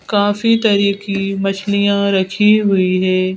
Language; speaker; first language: Hindi; native; Hindi